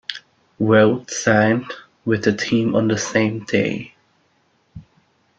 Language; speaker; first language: English; non-native, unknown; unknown